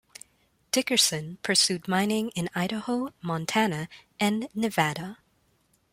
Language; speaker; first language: English; non-native, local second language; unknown